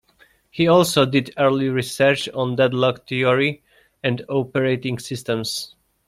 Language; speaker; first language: English; non-native, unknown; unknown